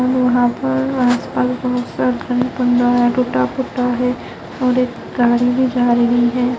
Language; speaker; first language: Hindi; non-native, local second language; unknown